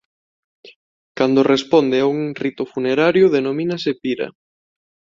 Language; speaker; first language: Galician; non-native, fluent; Spanish